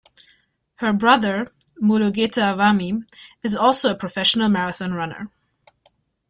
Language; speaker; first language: English; native; English